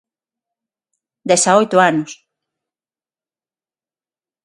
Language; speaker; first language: Galician; non-native, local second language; Spanish